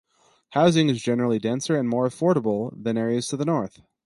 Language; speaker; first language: English; native; English